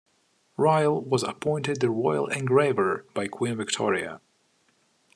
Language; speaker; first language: English; non-native, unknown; Ukrainian